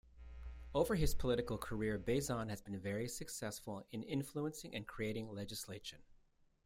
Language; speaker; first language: English; native; English